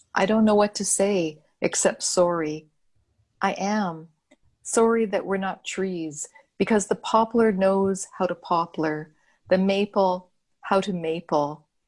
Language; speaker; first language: English; native; English